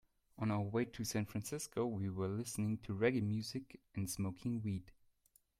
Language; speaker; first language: English; non-native, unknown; German